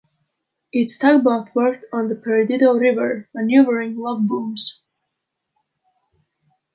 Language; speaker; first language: English; non-native, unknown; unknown